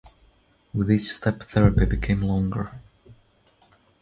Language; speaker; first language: English; non-native, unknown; Croatian